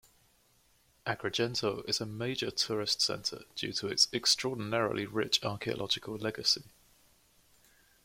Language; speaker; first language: English; native; English